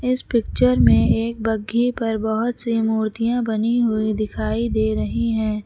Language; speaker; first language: Hindi; native; Hindi